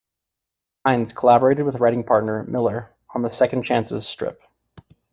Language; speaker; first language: English; native; English